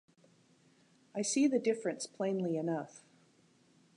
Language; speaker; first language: English; native; English